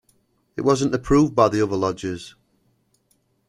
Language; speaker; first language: English; native; English